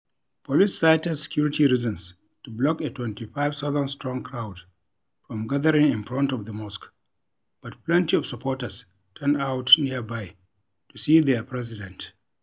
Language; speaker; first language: English; non-native, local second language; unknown